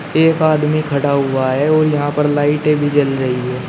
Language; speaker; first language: Hindi; native; Hindi